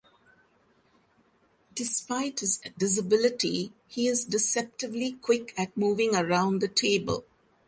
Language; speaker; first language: English; non-native, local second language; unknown